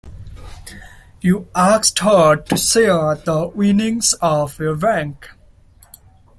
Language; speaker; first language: English; non-native, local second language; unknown